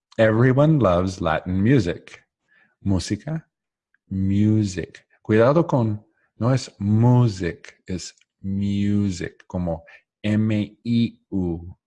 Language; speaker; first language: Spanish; non-native, learner; English